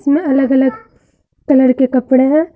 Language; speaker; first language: Hindi; native; Hindi